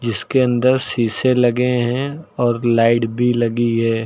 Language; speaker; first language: Hindi; native; Hindi